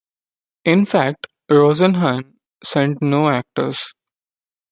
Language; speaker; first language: English; non-native, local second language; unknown